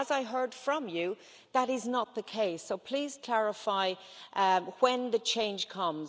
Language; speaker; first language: English; native; English